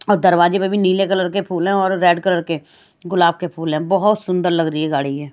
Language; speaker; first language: Hindi; native; Hindi